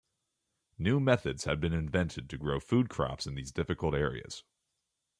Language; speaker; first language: English; native; English